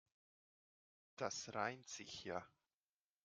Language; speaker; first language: German; non-native, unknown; Hungarian